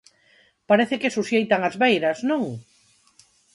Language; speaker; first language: Galician; non-native, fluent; Spanish